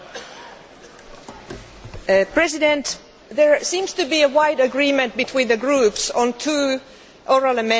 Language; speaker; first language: English; non-native, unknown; Finnish